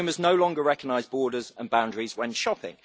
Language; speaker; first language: English; native; English